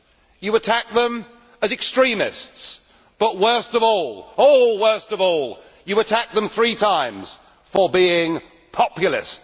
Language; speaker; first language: English; native; English